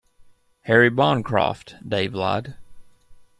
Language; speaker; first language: English; native; English